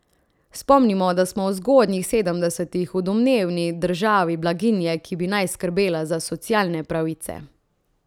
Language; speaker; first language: Slovenian; native; Slovenian